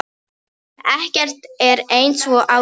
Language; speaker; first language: Icelandic; non-native, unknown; Polish